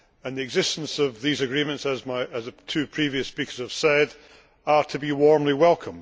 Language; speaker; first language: English; native; English